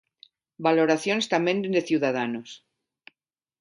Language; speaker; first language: Galician; non-native, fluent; Spanish